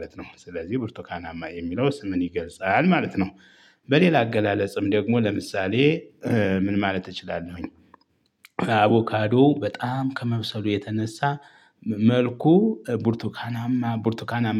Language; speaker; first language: Amharic; native; Amharic